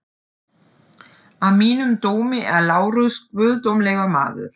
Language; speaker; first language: Icelandic; non-native, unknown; German